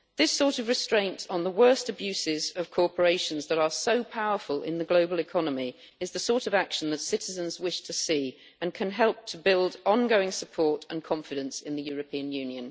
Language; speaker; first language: English; native; English